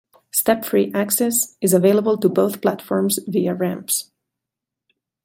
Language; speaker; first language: English; non-native, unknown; Catalan